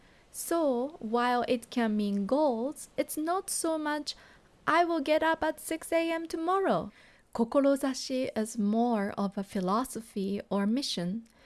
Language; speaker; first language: English; non-native, fluent; Japanese